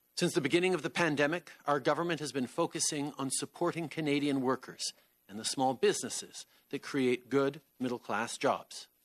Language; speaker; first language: English; early bilingual, other home language; French